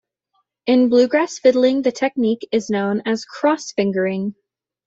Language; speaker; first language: English; native; English